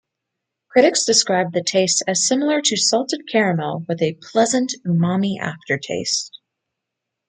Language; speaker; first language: English; native; English